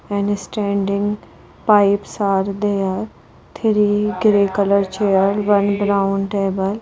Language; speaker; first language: English; non-native, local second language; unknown